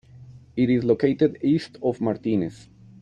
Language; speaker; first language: English; non-native, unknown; Spanish